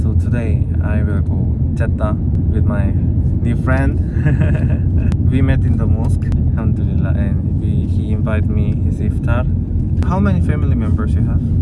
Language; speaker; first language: English; non-native, learner; Korean